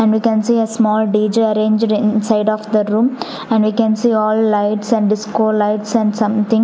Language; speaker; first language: English; non-native, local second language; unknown